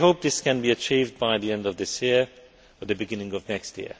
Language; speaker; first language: English; non-native, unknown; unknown